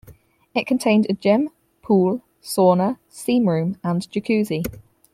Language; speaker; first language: English; native; English